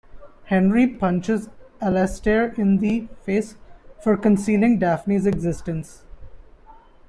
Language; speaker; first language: English; non-native, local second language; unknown